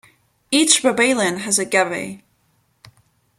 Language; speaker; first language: English; non-native, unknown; French